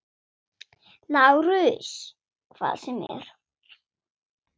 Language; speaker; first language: Icelandic; non-native, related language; Swedish